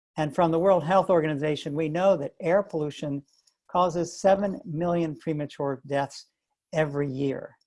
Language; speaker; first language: English; native; English